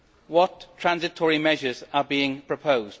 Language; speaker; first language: English; native; English